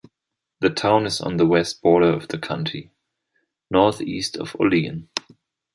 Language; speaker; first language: English; non-native, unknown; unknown